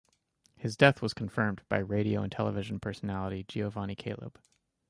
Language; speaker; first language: English; native; English